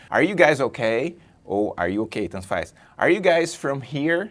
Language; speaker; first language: English; non-native, fluent; Portuguese